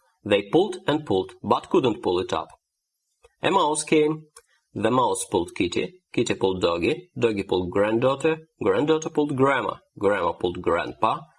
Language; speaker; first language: English; non-native, fluent; Russian